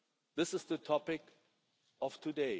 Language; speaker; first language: English; non-native, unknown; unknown